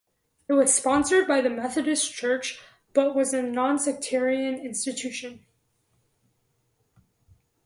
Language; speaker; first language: English; native; English